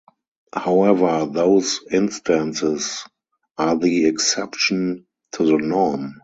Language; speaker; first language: English; non-native, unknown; German